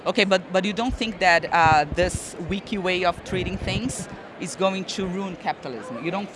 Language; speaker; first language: English; non-native, fluent; Portuguese